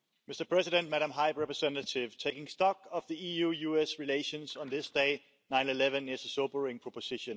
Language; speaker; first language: English; non-native, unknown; Danish